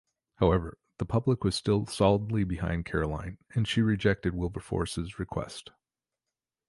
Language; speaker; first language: English; native; English